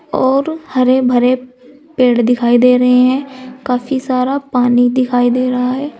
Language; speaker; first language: Hindi; native; Hindi